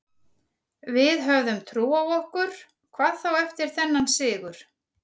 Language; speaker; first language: Icelandic; native; Icelandic